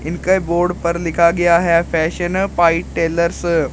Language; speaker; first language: Hindi; native; Hindi